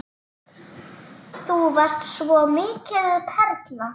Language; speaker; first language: Icelandic; native; Icelandic